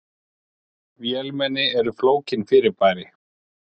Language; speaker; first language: Icelandic; native; Icelandic